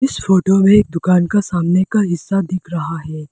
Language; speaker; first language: Hindi; non-native, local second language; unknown